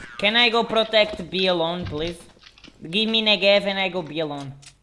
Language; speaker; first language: English; non-native, learner; Portuguese